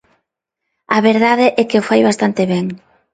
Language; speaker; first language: Galician; non-native, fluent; Spanish